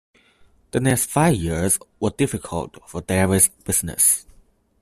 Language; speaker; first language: English; non-native, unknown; Chinese